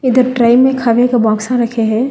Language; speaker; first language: Hindi; non-native, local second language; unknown